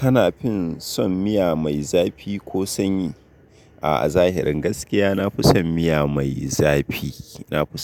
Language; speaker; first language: Hausa; native; Hausa